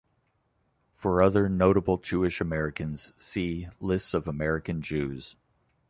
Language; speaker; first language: English; native; English